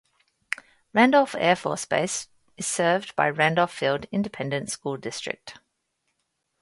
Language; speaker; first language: English; native; English